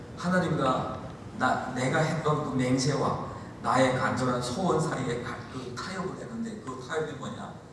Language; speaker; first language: Korean; native; Korean